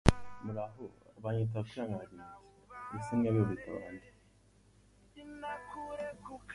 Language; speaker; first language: English; non-native, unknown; Kinyarwanda